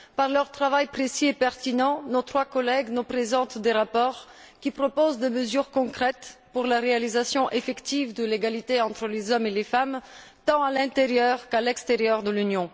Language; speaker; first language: French; non-native, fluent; Bulgarian